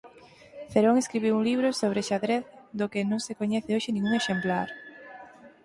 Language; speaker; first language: Galician; native; Galician